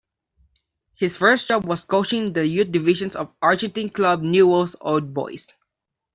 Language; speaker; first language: English; non-native, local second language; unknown